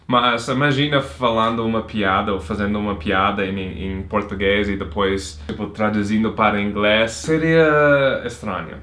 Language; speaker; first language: Portuguese; non-native, fluent; English